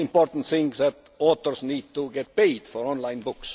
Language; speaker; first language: English; non-native, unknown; Estonian